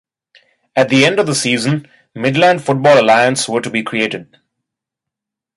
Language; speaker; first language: English; non-native, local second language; Bangla